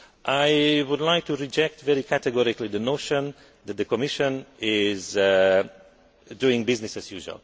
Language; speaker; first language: English; non-native, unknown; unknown